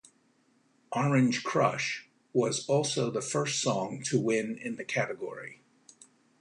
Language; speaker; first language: English; native; English